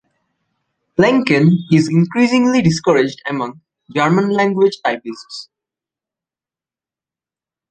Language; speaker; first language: English; non-native, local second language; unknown